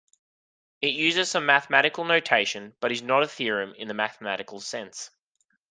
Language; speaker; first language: English; native; English